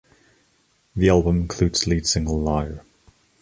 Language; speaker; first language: English; non-native, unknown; German